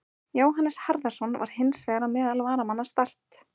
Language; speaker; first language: Icelandic; native; Icelandic